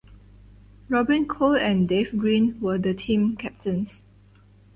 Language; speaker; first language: English; non-native, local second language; Chinese